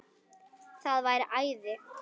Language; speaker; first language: Icelandic; native; Icelandic